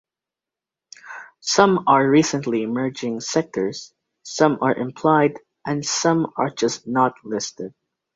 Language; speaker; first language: English; native; English